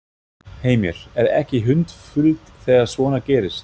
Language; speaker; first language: Icelandic; non-native, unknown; German